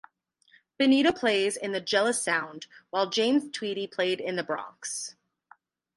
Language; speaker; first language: English; native; English